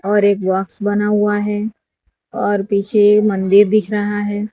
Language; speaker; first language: Hindi; non-native, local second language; Gujarati